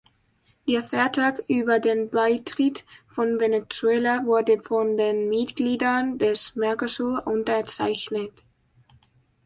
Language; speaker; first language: German; non-native, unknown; Spanish